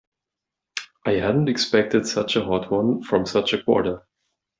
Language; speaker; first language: English; non-native, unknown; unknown